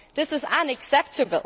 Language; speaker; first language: English; non-native, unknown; German